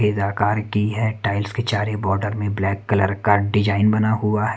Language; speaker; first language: Hindi; native; Hindi